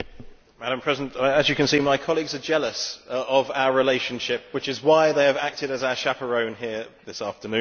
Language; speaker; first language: English; native; English